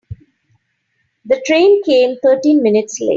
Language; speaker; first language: English; non-native, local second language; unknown